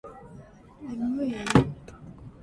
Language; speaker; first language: English; non-native, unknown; Japanese